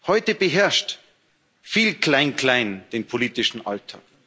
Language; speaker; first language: German; native; German